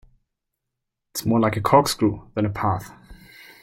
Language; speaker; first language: English; non-native, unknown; German